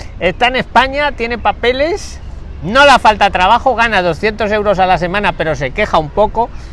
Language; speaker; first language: Spanish; native; Spanish